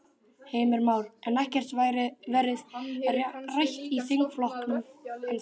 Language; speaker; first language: Icelandic; native; Icelandic